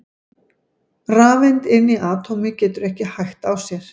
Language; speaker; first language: Icelandic; native; Icelandic